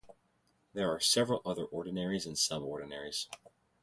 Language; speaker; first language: English; native; English